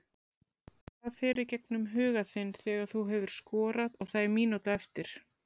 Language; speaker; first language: Icelandic; native; Icelandic